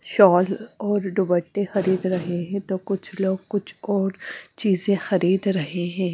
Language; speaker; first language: Hindi; non-native, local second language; Punjabi